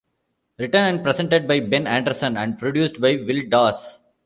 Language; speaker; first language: English; non-native, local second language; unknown